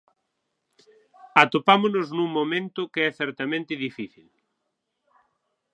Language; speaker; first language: Galician; native; Galician